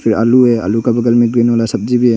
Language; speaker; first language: Hindi; non-native, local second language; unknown